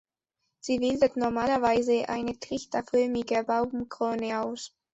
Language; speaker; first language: German; non-native, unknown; Spanish